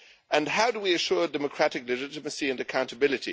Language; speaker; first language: English; non-native, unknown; German